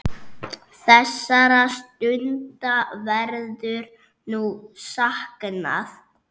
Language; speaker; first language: Icelandic; native; Icelandic